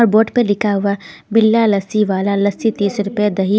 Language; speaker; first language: Hindi; non-native, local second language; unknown